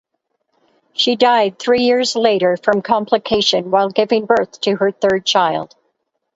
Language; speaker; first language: English; native; English